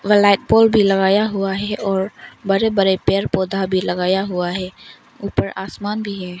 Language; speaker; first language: Hindi; non-native, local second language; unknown